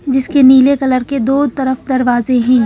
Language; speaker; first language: Hindi; native; Hindi